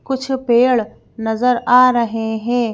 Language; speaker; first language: Hindi; native; Hindi